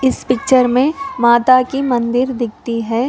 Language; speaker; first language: Hindi; non-native, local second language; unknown